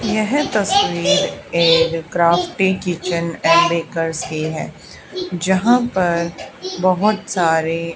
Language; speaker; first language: Hindi; native; Hindi